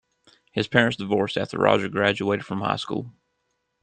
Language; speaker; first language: English; native; English